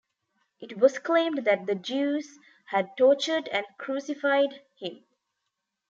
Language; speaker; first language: English; non-native, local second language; Tamil